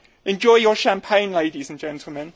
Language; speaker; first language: English; native; English